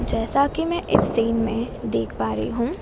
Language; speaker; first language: Hindi; non-native, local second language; Gujarati